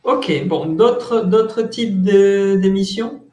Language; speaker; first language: French; non-native, fluent; Spanish